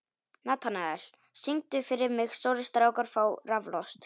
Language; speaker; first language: Icelandic; non-native, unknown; Polish